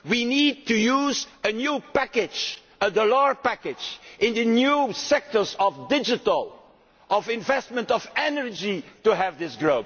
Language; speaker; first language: English; non-native, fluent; Dutch